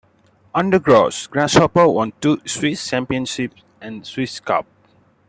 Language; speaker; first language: English; native; English